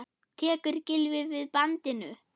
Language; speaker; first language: Icelandic; non-native, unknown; German